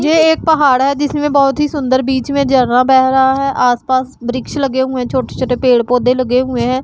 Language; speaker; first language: Hindi; non-native, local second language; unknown